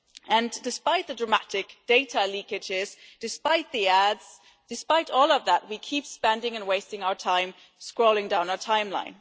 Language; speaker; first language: English; non-native, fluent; German